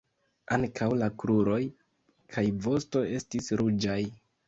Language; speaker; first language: Esperanto; non-native, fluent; Kinyarwanda